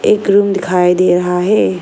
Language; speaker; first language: Hindi; non-native, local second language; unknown